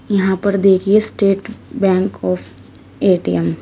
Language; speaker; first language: Hindi; native; Hindi